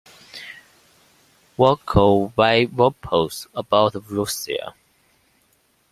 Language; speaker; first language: English; non-native, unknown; Chinese